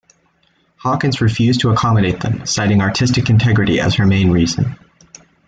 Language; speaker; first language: English; native; English